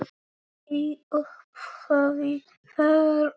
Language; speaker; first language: Icelandic; non-native, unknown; Polish